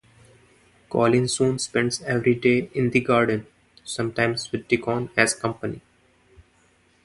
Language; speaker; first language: English; non-native, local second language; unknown